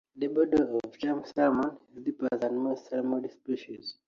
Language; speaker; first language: English; native; English